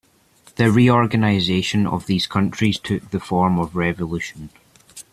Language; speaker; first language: English; native; English